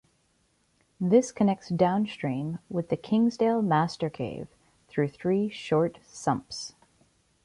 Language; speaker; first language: English; native; English